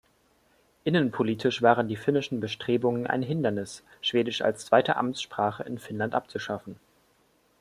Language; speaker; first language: German; native; German